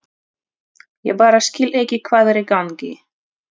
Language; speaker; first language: Icelandic; non-native, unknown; Russian